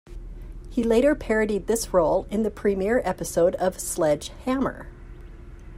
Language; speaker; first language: English; native; English